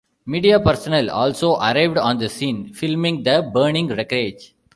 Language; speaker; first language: English; non-native, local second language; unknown